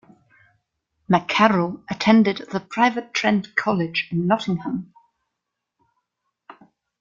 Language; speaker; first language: English; non-native, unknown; German